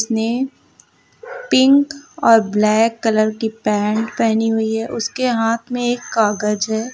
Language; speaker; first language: Hindi; native; Hindi